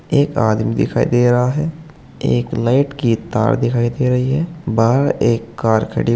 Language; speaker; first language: Hindi; native; Hindi